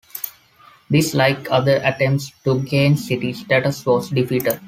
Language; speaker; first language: English; non-native, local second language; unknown